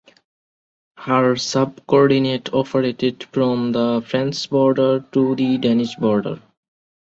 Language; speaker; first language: English; non-native, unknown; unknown